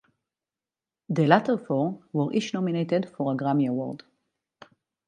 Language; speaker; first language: English; non-native, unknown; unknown